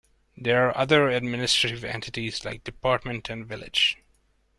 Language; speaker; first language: English; non-native, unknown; Hungarian